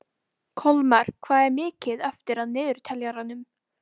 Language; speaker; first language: Icelandic; native; Icelandic